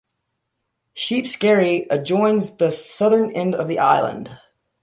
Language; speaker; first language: English; native; English